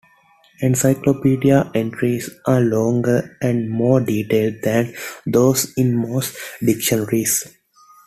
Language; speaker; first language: English; non-native, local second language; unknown